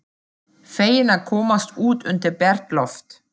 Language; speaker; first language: Icelandic; non-native, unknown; German